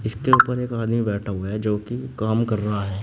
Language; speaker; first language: Hindi; native; Hindi